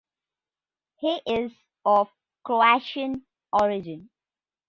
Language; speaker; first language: English; non-native, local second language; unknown